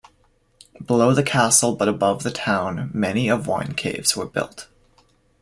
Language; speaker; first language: English; native; English